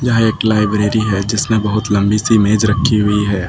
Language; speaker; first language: Hindi; native; Hindi